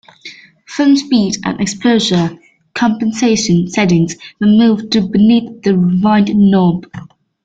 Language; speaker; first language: English; native; English